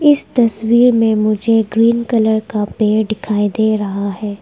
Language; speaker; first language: Hindi; non-native, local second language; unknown